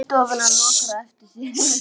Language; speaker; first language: Icelandic; native; Icelandic